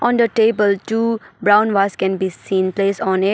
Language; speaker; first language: English; non-native, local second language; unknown